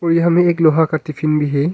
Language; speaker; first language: Hindi; non-native, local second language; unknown